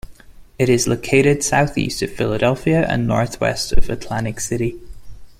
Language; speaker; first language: English; non-native, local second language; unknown